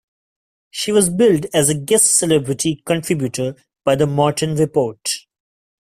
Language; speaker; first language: English; non-native, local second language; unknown